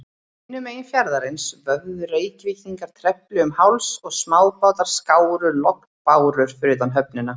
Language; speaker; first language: Icelandic; native; Icelandic